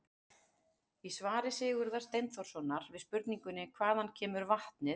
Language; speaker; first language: Icelandic; native; Icelandic